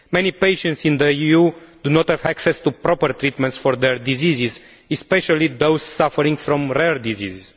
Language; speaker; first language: English; non-native, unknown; Romanian